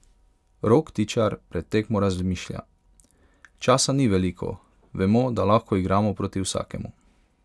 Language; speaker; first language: Slovenian; non-native, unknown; Hungarian